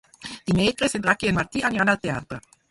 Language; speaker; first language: Catalan; non-native, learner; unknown